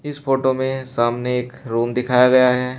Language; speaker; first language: Hindi; native; Hindi